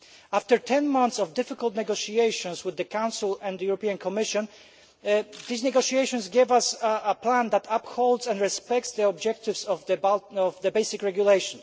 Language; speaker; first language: English; non-native, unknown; Polish